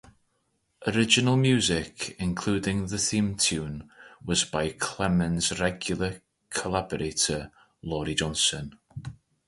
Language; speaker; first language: English; native; English